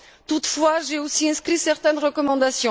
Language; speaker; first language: French; non-native, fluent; Bulgarian